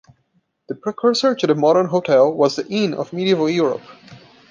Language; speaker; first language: English; non-native, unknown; Portuguese